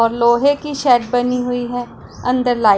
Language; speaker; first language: Hindi; non-native, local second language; Punjabi